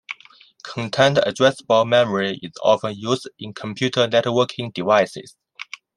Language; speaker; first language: English; non-native, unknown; Chinese